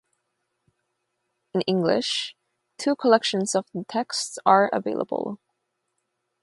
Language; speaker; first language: English; non-native, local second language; Filipino